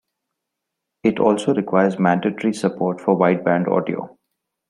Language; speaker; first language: English; non-native, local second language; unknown